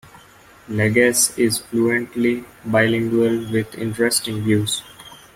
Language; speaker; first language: English; non-native, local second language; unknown